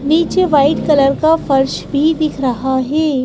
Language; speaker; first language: Hindi; native; Hindi